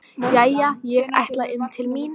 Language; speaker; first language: Icelandic; non-native, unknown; English